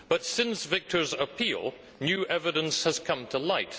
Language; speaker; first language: English; native; English